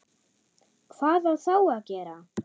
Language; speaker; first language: Icelandic; non-native, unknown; German